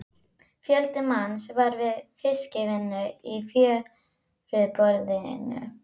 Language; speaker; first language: Icelandic; native; Icelandic